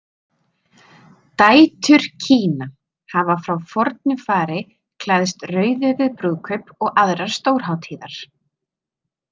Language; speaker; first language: Icelandic; native; Icelandic